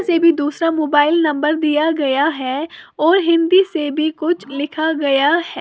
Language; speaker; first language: Hindi; native; Hindi